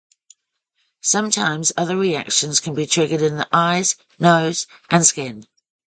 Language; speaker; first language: English; native; English